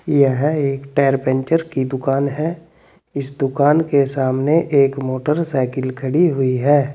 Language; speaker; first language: Hindi; native; Hindi